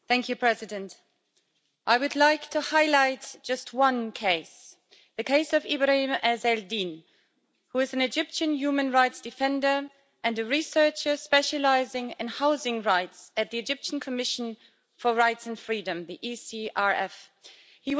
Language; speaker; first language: English; native; English